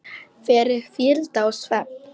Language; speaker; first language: Icelandic; non-native, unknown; Polish